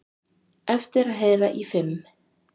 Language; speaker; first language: Icelandic; native; Icelandic